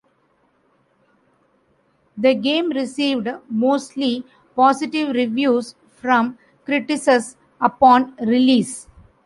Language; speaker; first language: English; non-native, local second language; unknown